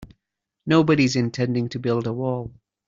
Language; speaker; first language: English; native; English